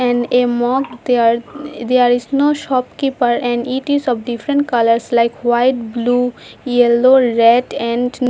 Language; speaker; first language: English; non-native, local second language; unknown